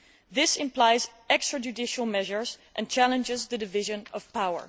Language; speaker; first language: English; non-native, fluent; Dutch